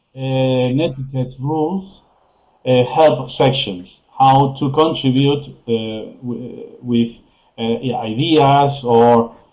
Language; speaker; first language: English; non-native, fluent; Spanish